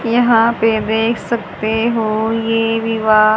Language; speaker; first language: Hindi; native; Hindi